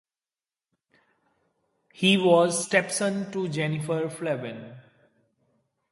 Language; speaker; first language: English; non-native, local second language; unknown